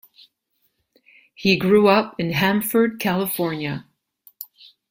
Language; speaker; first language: English; non-native, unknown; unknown